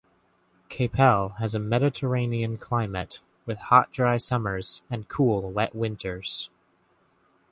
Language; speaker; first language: English; native; English